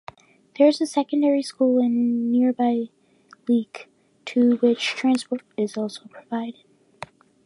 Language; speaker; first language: English; native; English